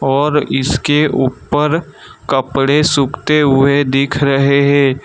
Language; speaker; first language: Hindi; non-native, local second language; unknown